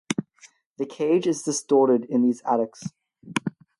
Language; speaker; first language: English; native; English